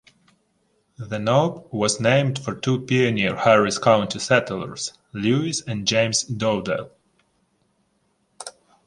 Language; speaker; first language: English; non-native, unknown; Ukrainian